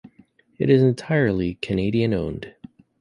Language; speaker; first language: English; native; English